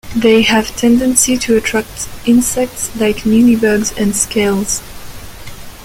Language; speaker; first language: English; non-native, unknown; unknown